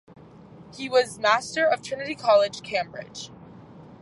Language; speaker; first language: English; native; English